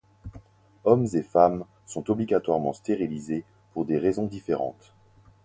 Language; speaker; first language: French; native; French